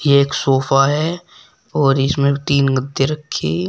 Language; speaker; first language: Hindi; native; Hindi